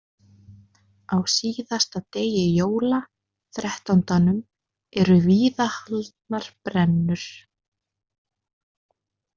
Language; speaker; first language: Icelandic; native; Icelandic